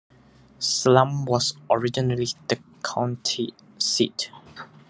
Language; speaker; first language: English; non-native, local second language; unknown